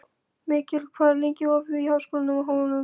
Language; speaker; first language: Icelandic; non-native, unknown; Polish